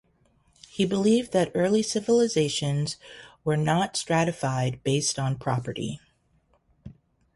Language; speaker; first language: English; native; English